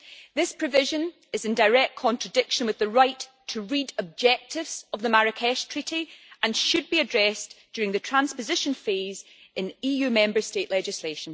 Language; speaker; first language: English; native; English